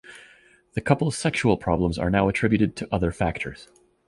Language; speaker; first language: English; native; English